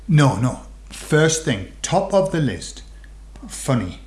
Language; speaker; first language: English; native; English